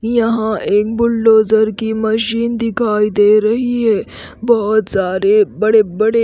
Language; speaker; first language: Hindi; native; Hindi